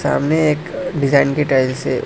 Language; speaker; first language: Hindi; non-native, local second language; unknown